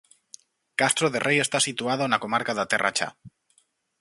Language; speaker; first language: Galician; native; Galician